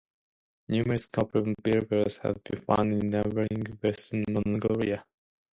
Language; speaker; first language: English; non-native, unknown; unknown